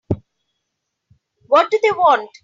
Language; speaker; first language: English; non-native, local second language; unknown